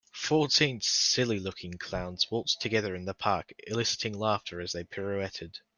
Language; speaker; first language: English; native; English